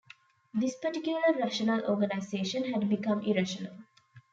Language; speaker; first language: English; non-native, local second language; Tamil